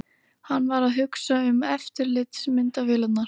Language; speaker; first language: Icelandic; native; Icelandic